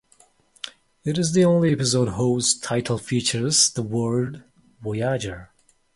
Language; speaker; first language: English; non-native, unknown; Mongolian